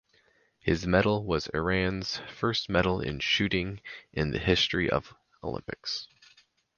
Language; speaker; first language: English; native; English